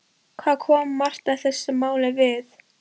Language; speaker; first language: Icelandic; non-native, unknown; Polish